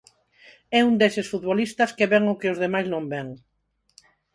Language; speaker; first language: Galician; non-native, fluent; Spanish